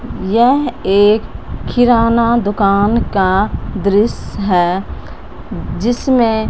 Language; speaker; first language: Hindi; non-native, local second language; Punjabi